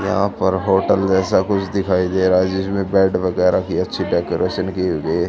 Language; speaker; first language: Hindi; native; Hindi